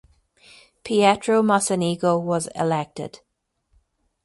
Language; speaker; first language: English; native; English